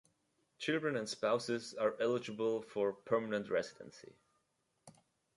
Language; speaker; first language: English; native; English